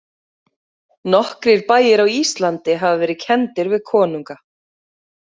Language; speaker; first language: Icelandic; native; Icelandic